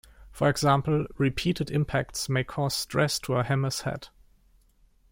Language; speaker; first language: English; non-native, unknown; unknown